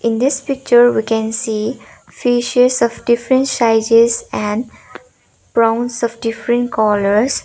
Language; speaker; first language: English; non-native, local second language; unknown